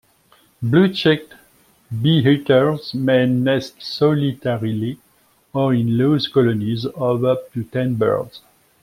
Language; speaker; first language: English; non-native, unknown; French